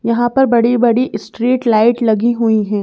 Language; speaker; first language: Hindi; native; Hindi